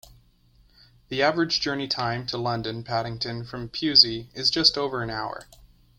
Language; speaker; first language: English; native; English